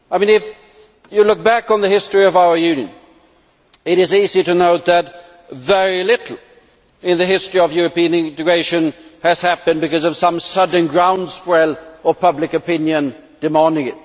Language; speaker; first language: English; non-native, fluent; Swedish